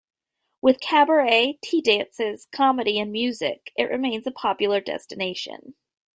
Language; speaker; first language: English; native; English